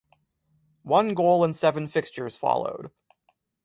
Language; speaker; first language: English; native; English